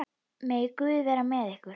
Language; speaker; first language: Icelandic; native; Icelandic